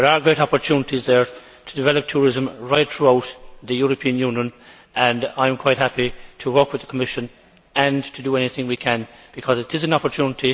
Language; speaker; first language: English; native; English